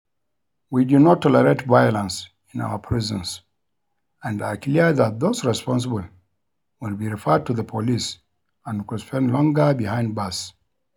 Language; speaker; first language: English; non-native, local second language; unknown